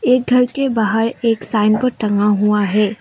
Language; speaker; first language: Hindi; non-native, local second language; Assamese